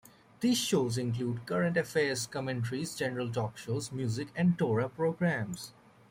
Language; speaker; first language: English; native; English